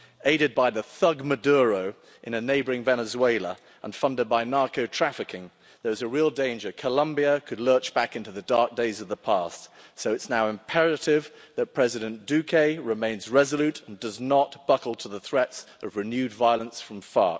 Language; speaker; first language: English; native; English